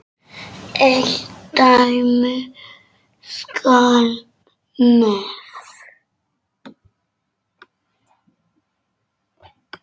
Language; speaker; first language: Icelandic; non-native, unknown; Polish